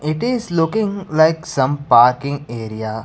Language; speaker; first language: English; non-native, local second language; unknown